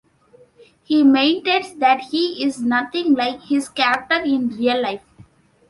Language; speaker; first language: English; non-native, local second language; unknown